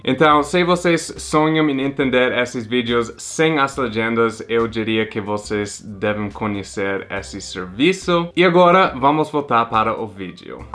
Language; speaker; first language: Portuguese; non-native, fluent; English